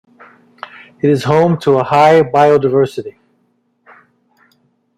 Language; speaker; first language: English; native; English